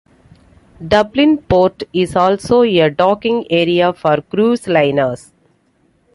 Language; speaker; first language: English; non-native, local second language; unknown